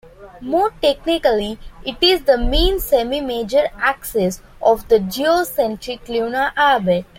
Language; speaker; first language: English; non-native, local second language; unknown